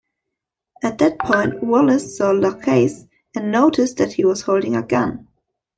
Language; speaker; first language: English; non-native, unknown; German